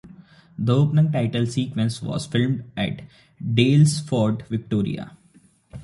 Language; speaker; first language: English; non-native, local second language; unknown